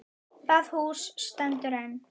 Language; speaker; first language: Icelandic; native; Icelandic